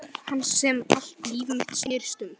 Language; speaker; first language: Icelandic; native; Icelandic